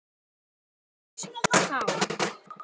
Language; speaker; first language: Icelandic; native; Icelandic